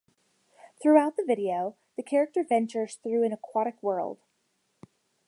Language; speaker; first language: English; native; English